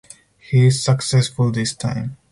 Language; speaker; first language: English; non-native, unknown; Spanish